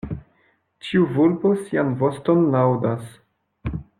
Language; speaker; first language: Esperanto; non-native, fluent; French